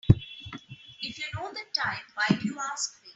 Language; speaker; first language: English; non-native, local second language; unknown